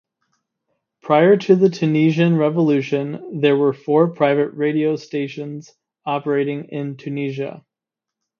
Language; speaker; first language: English; native; English